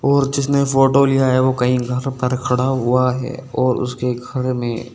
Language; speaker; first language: Hindi; native; Hindi